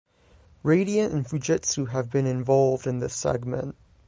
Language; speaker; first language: English; native; English